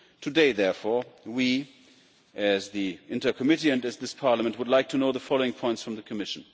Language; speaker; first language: English; non-native, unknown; German